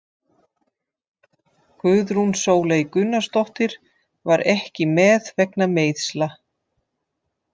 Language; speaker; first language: Icelandic; non-native, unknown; Dutch